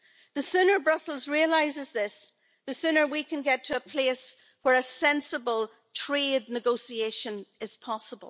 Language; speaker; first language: English; native; English